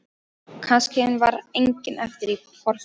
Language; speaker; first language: Icelandic; non-native, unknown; Polish